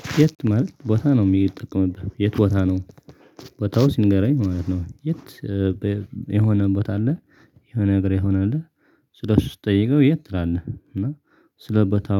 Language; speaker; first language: Amharic; non-native, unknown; Tigrinya